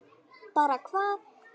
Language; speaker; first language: Icelandic; native; Icelandic